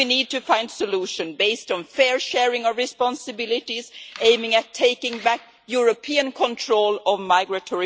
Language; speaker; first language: English; non-native, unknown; Swedish